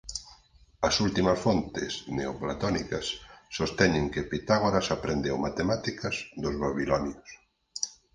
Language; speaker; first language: Galician; native; Galician